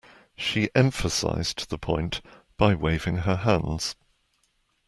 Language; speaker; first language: English; native; English